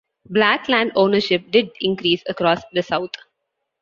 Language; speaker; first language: English; non-native, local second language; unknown